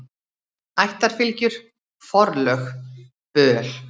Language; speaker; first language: Icelandic; native; Icelandic